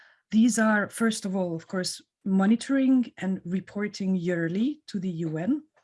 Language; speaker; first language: English; non-native, fluent; French